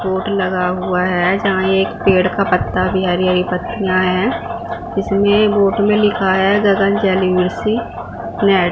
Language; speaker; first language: Hindi; non-native, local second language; Punjabi